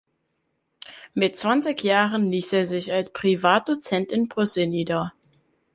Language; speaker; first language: German; native; German